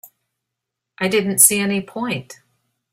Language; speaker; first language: English; native; English